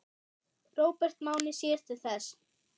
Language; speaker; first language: Icelandic; non-native, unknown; German